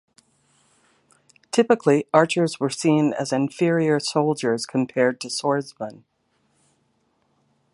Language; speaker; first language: English; native; English